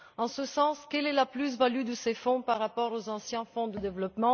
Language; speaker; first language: French; non-native, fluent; Bulgarian